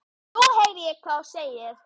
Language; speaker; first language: Icelandic; native; Icelandic